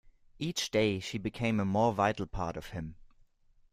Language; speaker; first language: English; non-native, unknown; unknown